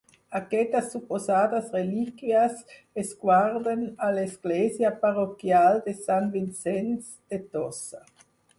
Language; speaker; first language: Catalan; non-native, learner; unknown